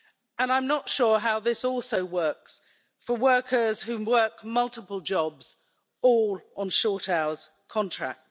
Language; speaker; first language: English; native; English